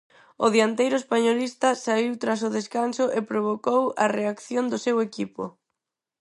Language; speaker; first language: Galician; non-native, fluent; Spanish